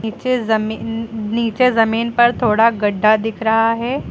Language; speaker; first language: Hindi; native; Hindi